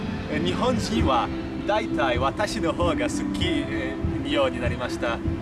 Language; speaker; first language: Japanese; non-native, learner; Portuguese